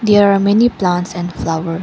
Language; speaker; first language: English; non-native, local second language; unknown